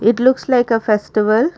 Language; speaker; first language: English; non-native, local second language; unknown